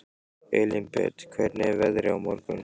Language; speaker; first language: Icelandic; native; Icelandic